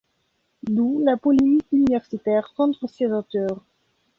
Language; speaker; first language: French; non-native, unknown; Belarusian